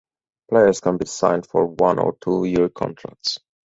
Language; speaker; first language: English; native; English